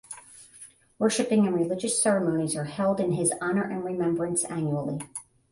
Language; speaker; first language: English; native; English